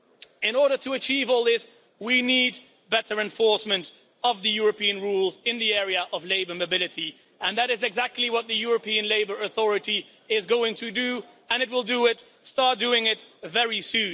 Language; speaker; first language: English; non-native, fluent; Dutch